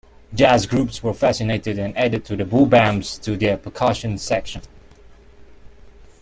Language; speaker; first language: English; non-native, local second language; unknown